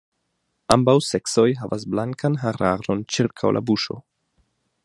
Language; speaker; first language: Esperanto; non-native, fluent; German